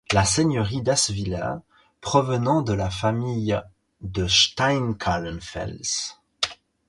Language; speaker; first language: French; native; French